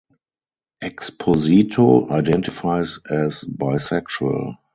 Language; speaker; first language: English; non-native, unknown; German